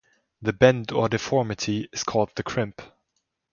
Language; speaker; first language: English; non-native, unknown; German